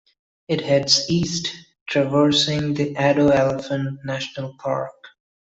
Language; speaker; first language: English; non-native, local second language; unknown